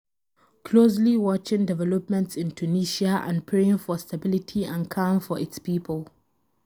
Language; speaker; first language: English; non-native, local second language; Hausa